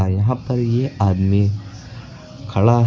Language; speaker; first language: Hindi; native; Hindi